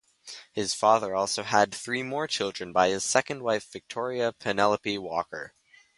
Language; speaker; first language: English; native; English